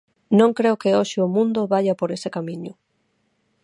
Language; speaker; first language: Galician; non-native, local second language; Spanish